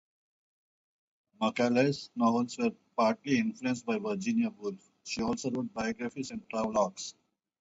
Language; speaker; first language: English; non-native, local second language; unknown